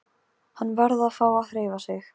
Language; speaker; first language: Icelandic; non-native, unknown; Polish